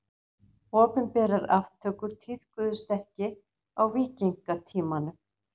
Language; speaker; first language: Icelandic; native; Icelandic